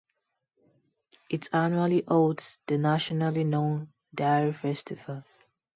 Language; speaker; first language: English; non-native, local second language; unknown